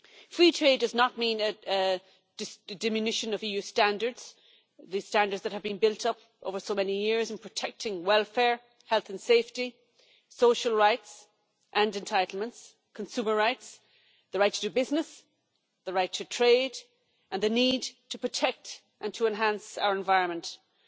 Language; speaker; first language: English; native; English